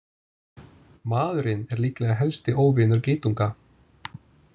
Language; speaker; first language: Icelandic; non-native, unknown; English